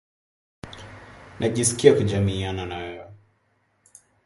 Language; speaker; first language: English; non-native, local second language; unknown